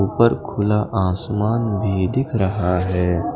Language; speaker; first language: Hindi; non-native, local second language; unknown